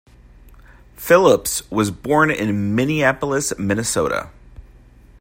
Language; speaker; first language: English; native; English